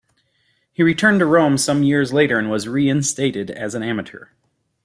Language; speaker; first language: English; native; English